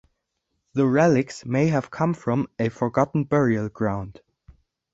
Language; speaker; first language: English; non-native, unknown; German